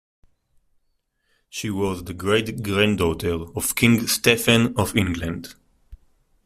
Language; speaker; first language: English; non-native, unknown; Hebrew